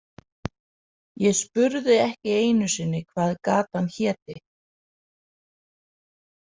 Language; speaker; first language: Icelandic; non-native, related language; Danish